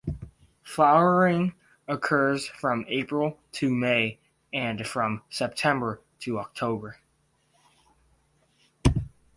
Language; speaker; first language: English; native; English